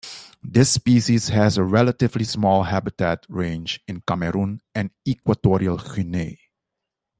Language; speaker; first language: English; non-native, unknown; Dutch